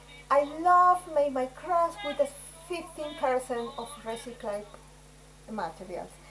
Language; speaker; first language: English; non-native, learner; Spanish